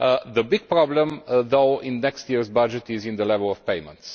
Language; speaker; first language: English; non-native, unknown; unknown